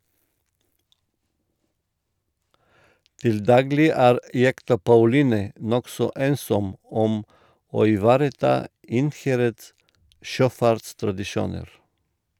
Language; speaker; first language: Norwegian; non-native, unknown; Bulgarian